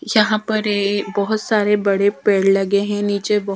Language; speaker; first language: Hindi; native; Hindi